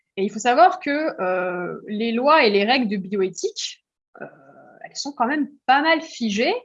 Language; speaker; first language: French; early bilingual, heritage; French